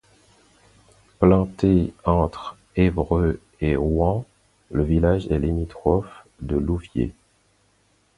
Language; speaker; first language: French; non-native, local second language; Haitian Creole